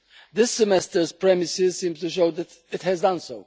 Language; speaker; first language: English; non-native, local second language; Maltese